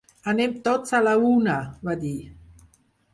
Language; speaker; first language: Catalan; non-native, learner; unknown